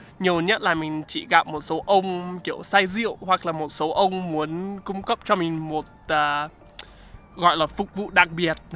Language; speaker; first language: Vietnamese; non-native, fluent; English